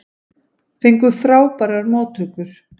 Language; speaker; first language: Icelandic; native; Icelandic